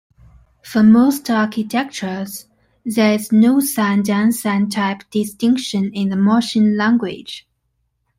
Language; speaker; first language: English; non-native, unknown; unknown